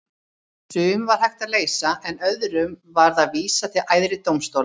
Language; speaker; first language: Icelandic; native; Icelandic